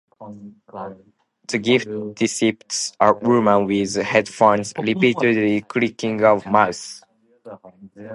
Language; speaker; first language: English; non-native, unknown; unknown